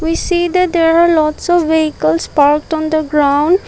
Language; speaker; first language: English; non-native, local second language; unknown